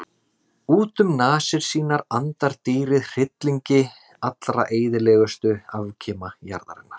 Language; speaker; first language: Icelandic; native; Icelandic